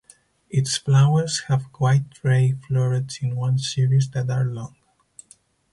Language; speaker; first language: English; non-native, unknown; Spanish